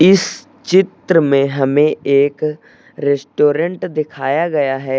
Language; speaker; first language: Hindi; native; Hindi